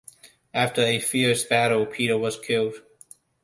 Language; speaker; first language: English; non-native, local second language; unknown